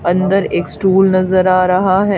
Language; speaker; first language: Hindi; native; Hindi